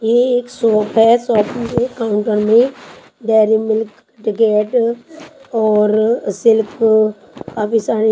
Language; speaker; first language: Hindi; native; Hindi